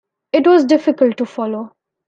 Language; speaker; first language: English; non-native, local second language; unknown